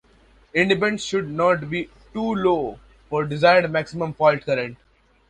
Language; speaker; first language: English; non-native, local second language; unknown